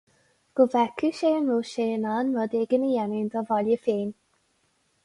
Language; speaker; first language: Irish; non-native, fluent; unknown